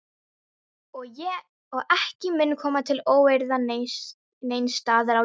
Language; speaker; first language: Icelandic; non-native, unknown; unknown